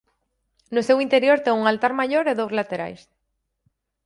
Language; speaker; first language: Galician; native; Galician